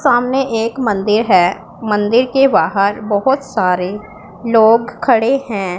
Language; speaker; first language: Hindi; non-native, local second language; Punjabi